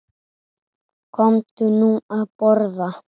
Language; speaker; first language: Icelandic; native; Icelandic